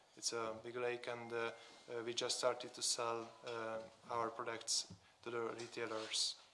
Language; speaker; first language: English; non-native, fluent; Hungarian